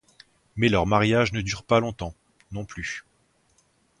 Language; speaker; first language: French; native; French